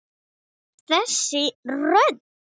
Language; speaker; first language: Icelandic; non-native, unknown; English